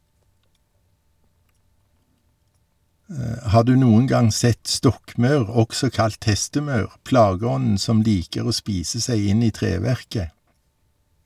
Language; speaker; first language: Norwegian; native; Norwegian